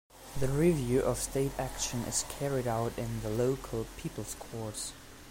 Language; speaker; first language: English; non-native, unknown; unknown